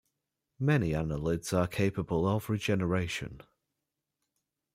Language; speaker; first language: English; native; English